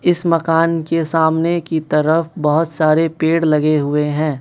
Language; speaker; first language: Hindi; non-native, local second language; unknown